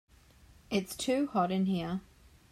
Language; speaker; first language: English; native; English